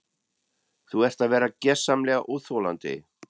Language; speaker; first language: Icelandic; non-native, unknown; German